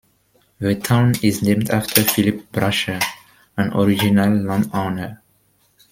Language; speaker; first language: English; non-native, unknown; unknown